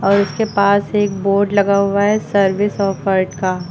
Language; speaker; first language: Hindi; native; Hindi